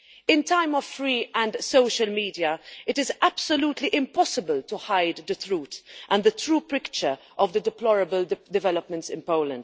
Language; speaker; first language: English; non-native, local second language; Maltese